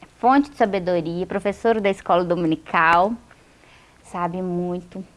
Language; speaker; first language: Portuguese; native; Portuguese